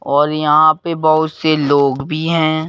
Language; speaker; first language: Hindi; native; Hindi